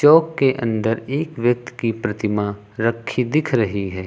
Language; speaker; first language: Hindi; native; Hindi